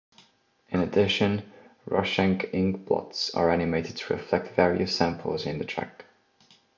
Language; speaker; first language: English; non-native, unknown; Estonian